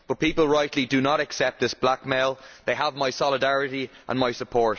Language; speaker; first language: English; native; English